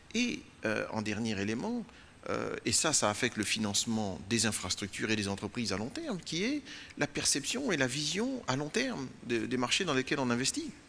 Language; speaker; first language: French; non-native, local second language; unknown